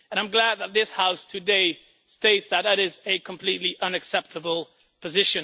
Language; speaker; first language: English; non-native, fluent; Dutch